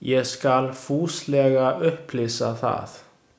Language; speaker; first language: Icelandic; non-native, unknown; Chinese